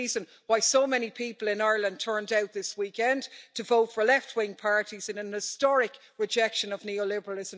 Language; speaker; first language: English; native; English